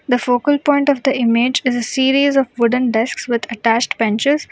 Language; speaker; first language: English; non-native, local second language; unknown